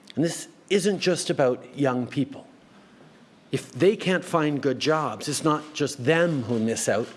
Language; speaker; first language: English; native; English